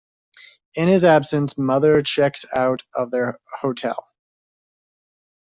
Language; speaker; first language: English; native; English